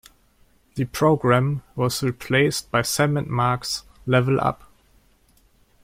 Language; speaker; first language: English; non-native, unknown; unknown